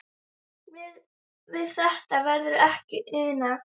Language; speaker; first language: Icelandic; native; Icelandic